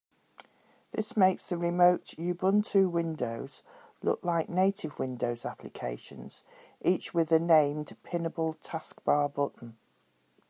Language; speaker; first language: English; native; English